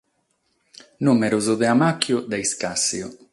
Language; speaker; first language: Sardinian; non-native, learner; Catalan